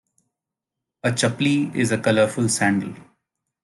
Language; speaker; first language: English; non-native, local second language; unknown